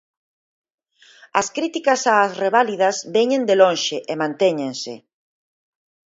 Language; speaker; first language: Galician; native; Galician